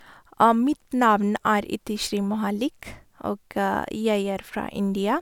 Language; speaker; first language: Norwegian; non-native, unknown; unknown